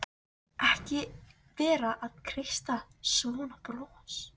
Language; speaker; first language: Icelandic; native; Icelandic